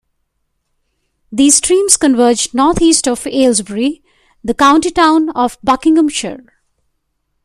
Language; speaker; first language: English; non-native, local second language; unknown